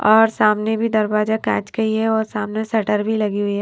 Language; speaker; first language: Hindi; non-native, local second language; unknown